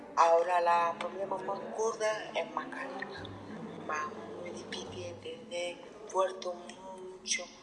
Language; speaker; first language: Spanish; non-native, learner; Lithuanian